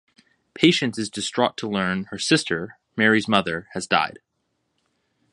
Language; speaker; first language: English; native; English